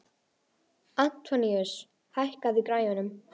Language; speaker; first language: Icelandic; native; Icelandic